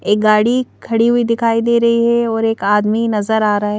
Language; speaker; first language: Hindi; native; Hindi